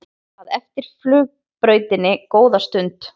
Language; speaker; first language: Icelandic; native; Icelandic